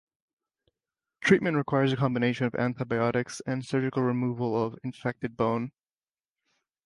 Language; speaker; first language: English; native; English